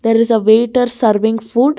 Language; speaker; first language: English; non-native, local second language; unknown